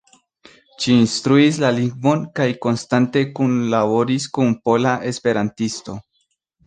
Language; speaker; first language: Esperanto; non-native, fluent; Spanish